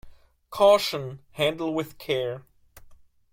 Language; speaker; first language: English; non-native, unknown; German